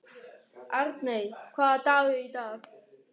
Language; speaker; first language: Icelandic; non-native, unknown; German